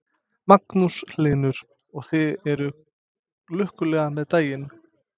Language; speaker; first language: Icelandic; non-native, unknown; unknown